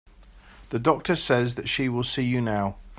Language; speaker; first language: English; native; English